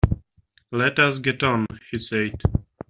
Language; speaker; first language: English; native; English